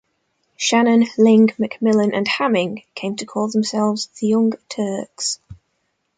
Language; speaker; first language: English; native; English